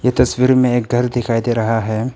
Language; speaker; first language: Hindi; non-native, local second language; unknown